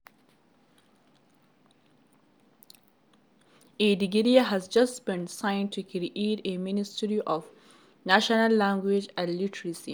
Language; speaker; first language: English; non-native, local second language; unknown